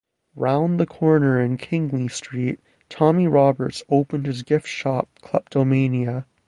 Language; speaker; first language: English; native; English